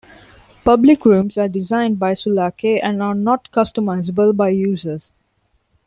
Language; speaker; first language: English; non-native, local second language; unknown